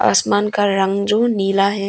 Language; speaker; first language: Hindi; non-native, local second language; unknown